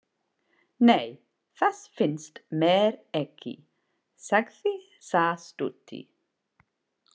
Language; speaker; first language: Icelandic; non-native, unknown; English